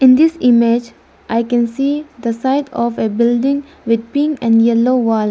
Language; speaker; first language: English; non-native, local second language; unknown